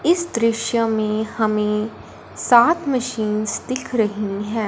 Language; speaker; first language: Hindi; non-native, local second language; Punjabi